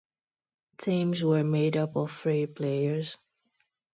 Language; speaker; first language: English; non-native, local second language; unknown